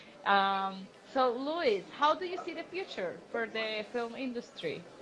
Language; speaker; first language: English; non-native, fluent; Spanish